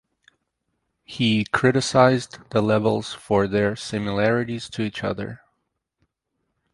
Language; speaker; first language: English; native; English